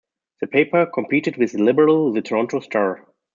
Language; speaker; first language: English; non-native, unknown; German